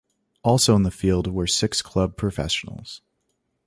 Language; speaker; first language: English; native; English